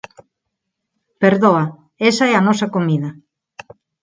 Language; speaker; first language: Galician; non-native, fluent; Spanish